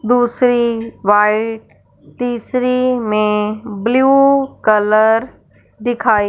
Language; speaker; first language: Hindi; non-native, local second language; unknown